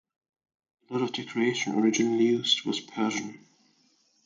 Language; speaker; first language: English; non-native, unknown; German